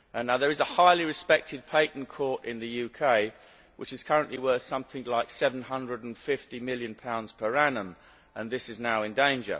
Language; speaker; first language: English; native; English